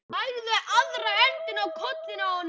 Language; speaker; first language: Icelandic; native; Icelandic